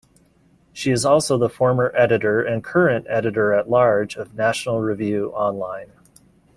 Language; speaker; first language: English; native; English